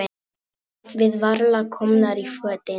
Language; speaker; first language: Icelandic; non-native, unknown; Polish